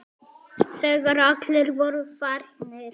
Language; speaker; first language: Icelandic; non-native, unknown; Polish